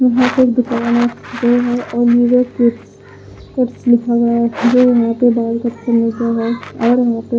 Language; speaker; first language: Hindi; non-native, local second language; Punjabi